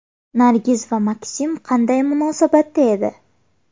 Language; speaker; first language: Uzbek; native; Uzbek